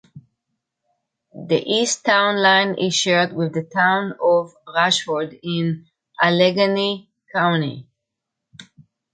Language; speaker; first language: English; non-native, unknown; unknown